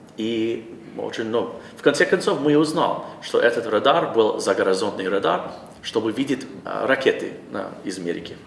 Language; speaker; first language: Russian; non-native, learner; English